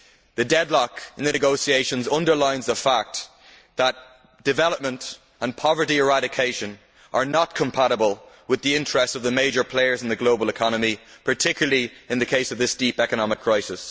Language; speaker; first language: English; native; English